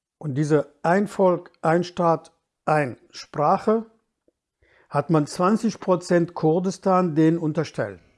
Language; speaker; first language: German; non-native, fluent; Kurdish